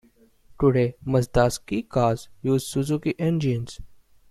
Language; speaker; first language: English; non-native, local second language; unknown